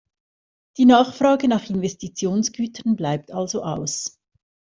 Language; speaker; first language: German; native; German